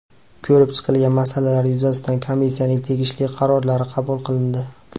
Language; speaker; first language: Uzbek; native; Uzbek